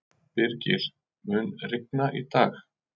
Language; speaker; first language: Icelandic; native; Icelandic